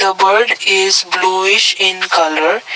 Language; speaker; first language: English; non-native, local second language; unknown